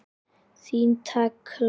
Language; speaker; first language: Icelandic; native; Icelandic